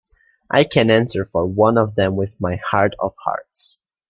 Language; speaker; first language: English; native; English